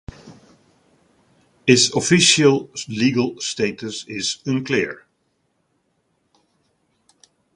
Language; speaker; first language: English; non-native, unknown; Dutch